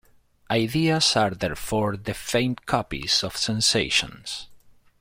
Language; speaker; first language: English; non-native, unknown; Spanish